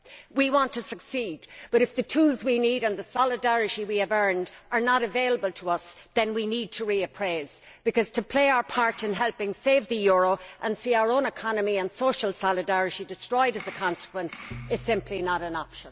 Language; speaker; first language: English; native; English